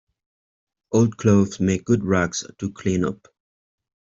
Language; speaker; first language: English; native; English